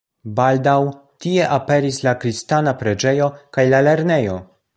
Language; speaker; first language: Esperanto; non-native, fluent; Polish